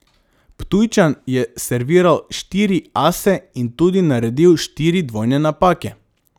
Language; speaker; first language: Slovenian; non-native, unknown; Macedonian